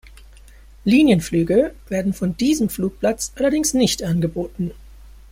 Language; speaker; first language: German; native; German